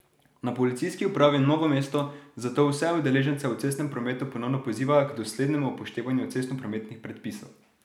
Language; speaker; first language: Slovenian; native; Slovenian